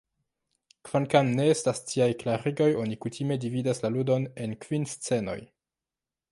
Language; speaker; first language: Esperanto; non-native, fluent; French